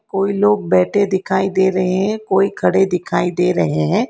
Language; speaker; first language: Hindi; non-native, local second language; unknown